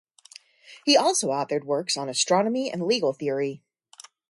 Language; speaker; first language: English; native; English